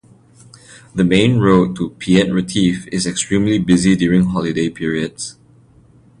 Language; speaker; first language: English; non-native, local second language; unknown